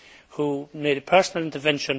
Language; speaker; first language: English; native; English